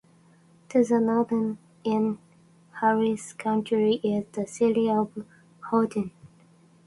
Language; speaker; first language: English; non-native, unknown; Japanese